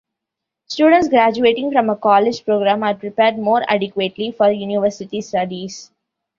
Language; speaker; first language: English; non-native, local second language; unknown